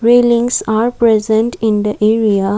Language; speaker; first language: English; non-native, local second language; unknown